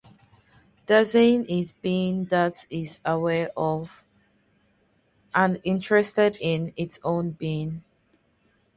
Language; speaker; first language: English; non-native, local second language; Yoruba